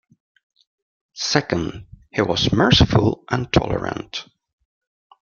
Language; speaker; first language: English; non-native, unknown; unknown